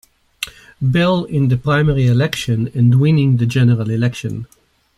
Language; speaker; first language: English; native; English